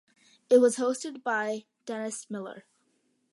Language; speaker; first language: English; early bilingual, other home language; Malayalam